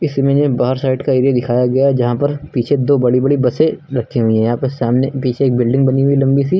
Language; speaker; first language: Hindi; native; Hindi